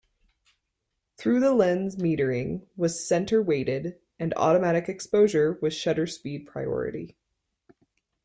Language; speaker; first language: English; native; English